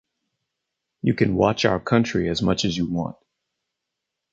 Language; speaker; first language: English; native; English